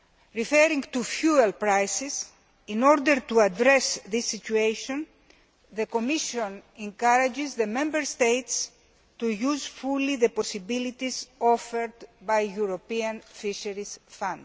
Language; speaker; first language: English; non-native, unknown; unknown